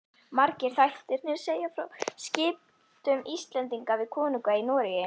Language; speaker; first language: Icelandic; native; Icelandic